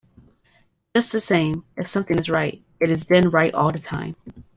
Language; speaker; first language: English; native; English